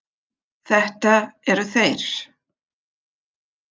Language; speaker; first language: Icelandic; non-native, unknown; German